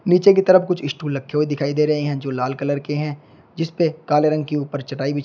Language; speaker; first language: Hindi; native; Hindi